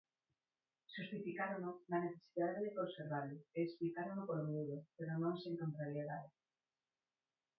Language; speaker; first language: Galician; non-native, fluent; Spanish